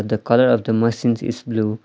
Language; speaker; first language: English; non-native, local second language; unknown